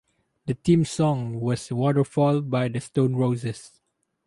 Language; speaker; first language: English; non-native, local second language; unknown